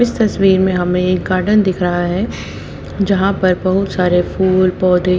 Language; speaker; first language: Hindi; native; Hindi